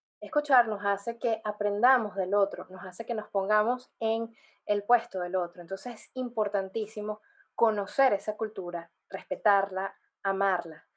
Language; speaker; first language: Spanish; native; Spanish